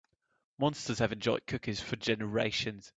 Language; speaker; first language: English; native; English